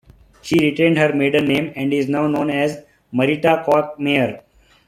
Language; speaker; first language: English; non-native, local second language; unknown